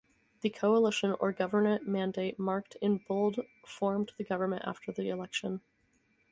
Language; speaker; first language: English; native; English